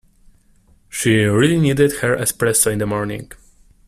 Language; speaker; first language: English; non-native, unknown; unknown